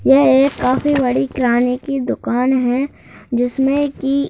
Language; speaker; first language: Hindi; native; Hindi